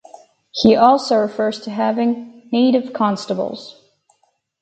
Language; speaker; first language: English; native; English